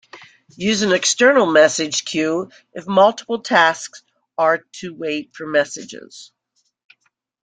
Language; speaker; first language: English; native; English